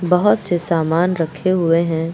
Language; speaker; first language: Hindi; native; Hindi